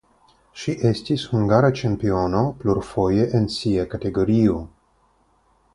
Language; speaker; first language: Esperanto; non-native, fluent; Russian